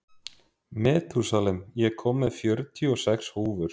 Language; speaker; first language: Icelandic; native; Icelandic